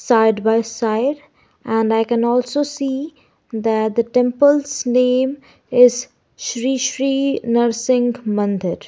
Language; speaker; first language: English; non-native, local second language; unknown